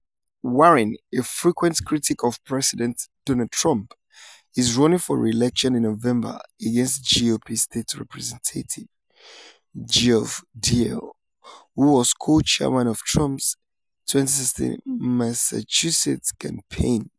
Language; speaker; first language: English; non-native, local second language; Yoruba